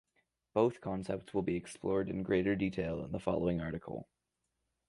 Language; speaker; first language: English; native; English